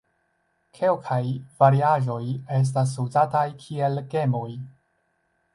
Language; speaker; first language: Esperanto; non-native, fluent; Chinese